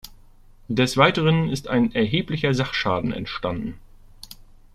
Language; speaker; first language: German; native; German